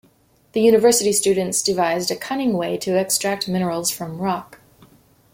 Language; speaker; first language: English; native; English